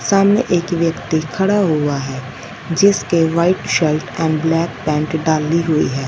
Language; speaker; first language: Hindi; non-native, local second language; Punjabi